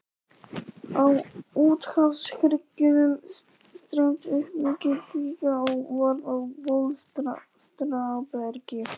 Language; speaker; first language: Icelandic; non-native, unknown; Polish